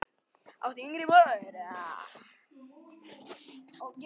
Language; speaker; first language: Icelandic; native; Icelandic